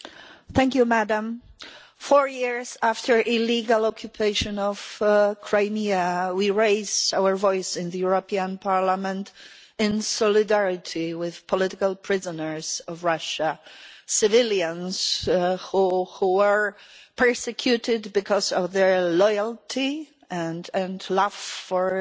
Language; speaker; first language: English; non-native, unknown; Polish